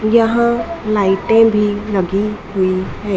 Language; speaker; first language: Hindi; native; Hindi